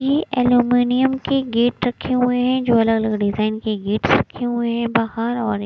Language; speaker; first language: Hindi; non-native, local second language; Punjabi